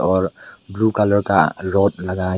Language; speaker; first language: Hindi; non-native, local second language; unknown